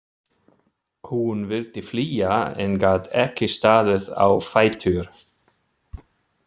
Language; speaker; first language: Icelandic; non-native, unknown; German